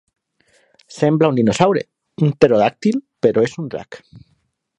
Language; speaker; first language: Catalan; non-native, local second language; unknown